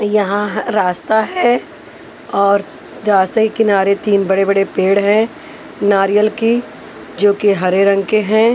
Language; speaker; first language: Hindi; non-native, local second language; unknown